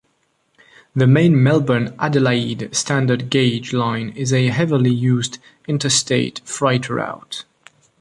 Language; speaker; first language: English; non-native, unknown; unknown